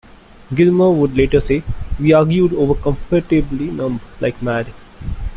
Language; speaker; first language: English; non-native, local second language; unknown